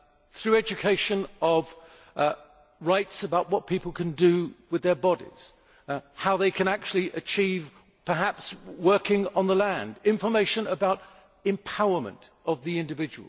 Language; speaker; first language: English; native; English